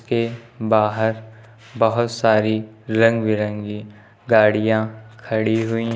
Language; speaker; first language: Hindi; native; Hindi